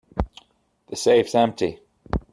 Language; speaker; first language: English; native; English